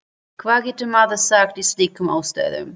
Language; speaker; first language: Icelandic; non-native, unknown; German